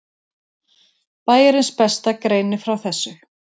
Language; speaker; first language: Icelandic; native; Icelandic